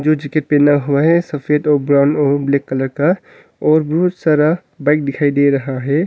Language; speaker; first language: Hindi; non-native, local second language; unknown